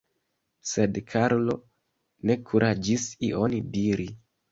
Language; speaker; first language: Esperanto; non-native, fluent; Kinyarwanda